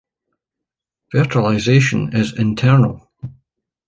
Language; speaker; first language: English; native; English